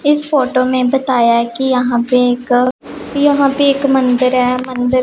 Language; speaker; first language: Hindi; non-native, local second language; Punjabi